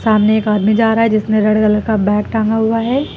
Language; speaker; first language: Hindi; native; Hindi